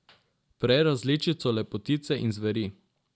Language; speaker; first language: Slovenian; non-native, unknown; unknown